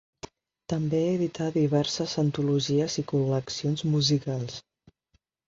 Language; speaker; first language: Catalan; non-native, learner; Spanish